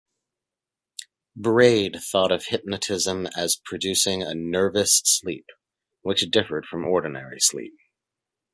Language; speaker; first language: English; native; English